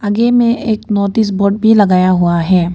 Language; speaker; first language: Hindi; non-native, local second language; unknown